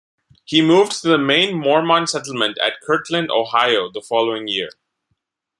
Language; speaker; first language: English; non-native, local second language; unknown